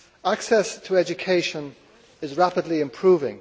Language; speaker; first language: English; native; English